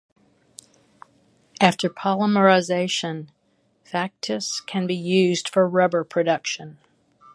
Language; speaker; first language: English; native; English